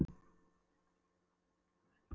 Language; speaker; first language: Icelandic; non-native, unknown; Polish